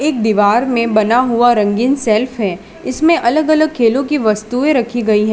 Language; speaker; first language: Hindi; non-native, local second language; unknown